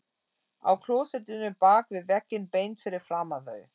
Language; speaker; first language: Icelandic; non-native, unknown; German